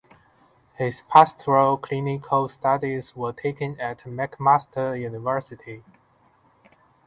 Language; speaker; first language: English; non-native, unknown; Chinese